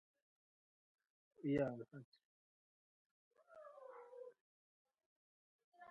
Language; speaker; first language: English; native; English